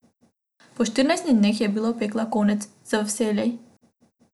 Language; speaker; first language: Slovenian; non-native, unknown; Macedonian